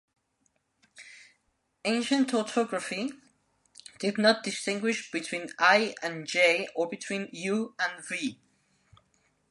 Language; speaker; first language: English; non-native, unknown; Spanish